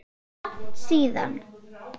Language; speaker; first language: Icelandic; non-native, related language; Swedish